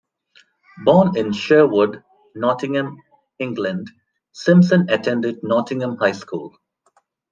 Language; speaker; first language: English; non-native, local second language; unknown